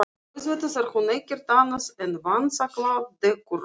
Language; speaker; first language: Icelandic; non-native, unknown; Russian